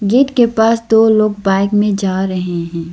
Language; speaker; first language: Hindi; non-native, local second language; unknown